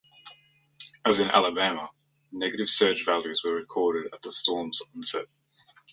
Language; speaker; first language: English; native; English